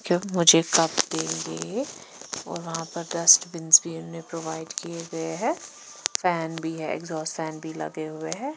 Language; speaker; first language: Hindi; non-native, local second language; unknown